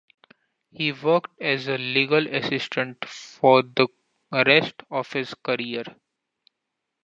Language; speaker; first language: English; non-native, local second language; Marathi